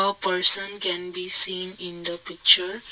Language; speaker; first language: English; non-native, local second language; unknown